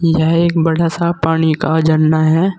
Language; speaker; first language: Hindi; native; Hindi